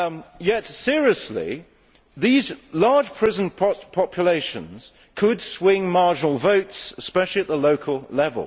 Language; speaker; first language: English; native; English